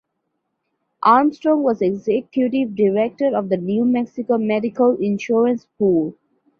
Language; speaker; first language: English; non-native, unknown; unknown